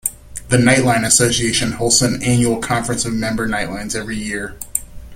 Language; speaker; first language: English; native; English